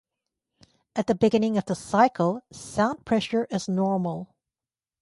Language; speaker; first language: English; native; English